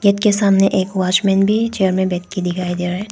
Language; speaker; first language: Hindi; non-native, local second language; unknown